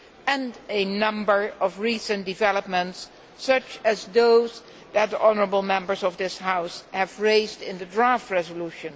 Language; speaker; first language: English; non-native, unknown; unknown